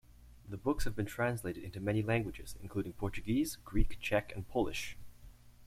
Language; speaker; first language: English; native; English